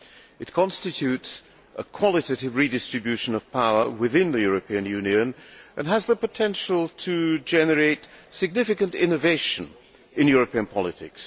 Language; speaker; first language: English; non-native, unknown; Hungarian